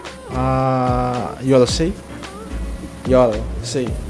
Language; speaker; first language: English; non-native, learner; Indonesian